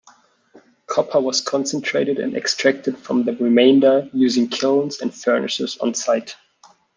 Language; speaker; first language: English; non-native, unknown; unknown